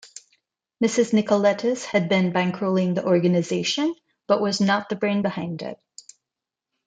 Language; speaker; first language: English; non-native, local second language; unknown